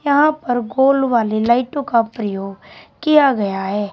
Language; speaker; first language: Hindi; native; Hindi